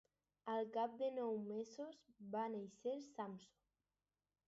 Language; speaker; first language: Catalan; non-native, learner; Spanish